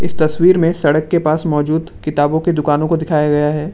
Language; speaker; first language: Hindi; non-native, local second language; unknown